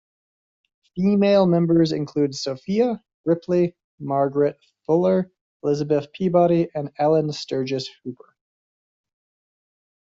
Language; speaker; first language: English; native; English